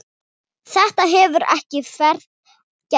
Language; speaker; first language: Icelandic; non-native, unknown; Thai